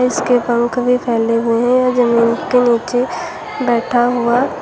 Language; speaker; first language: Hindi; native; Hindi